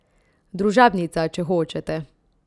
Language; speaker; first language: Slovenian; native; Slovenian